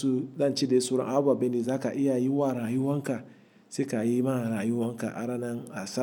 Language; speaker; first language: Hausa; non-native, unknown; Igbo